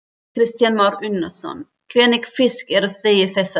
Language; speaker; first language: Icelandic; non-native, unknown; German